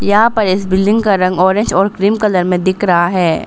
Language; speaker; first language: Hindi; non-native, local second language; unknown